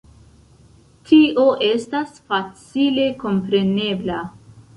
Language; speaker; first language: Esperanto; non-native, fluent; Central Kurdish